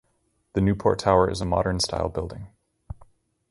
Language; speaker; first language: English; native; English